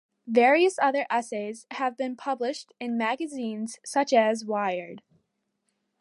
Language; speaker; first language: English; native; English